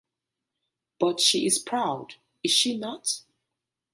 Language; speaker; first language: English; native; English